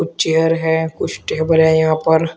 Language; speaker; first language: Hindi; native; Hindi